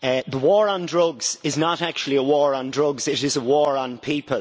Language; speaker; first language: English; native; English